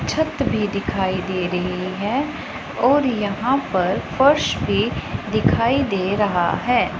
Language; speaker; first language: Hindi; non-native, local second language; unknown